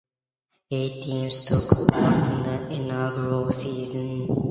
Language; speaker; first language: English; non-native, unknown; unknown